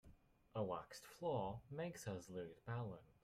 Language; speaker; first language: English; native; English